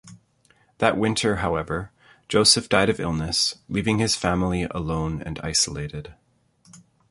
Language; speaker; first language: English; native; English